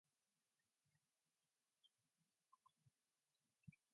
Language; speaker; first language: English; non-native, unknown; Mongolian